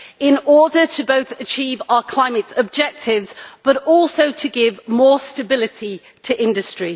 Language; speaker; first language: English; native; English